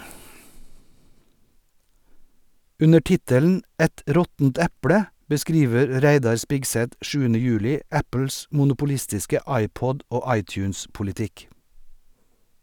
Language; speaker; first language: Norwegian; native; Norwegian